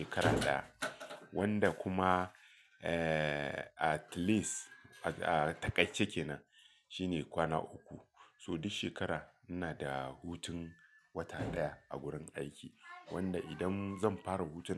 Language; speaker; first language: Hausa; non-native, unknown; Yoruba